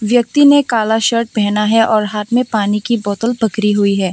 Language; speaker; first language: Hindi; non-native, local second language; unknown